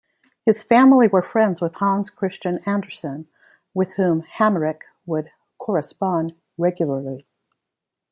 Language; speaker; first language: English; native; English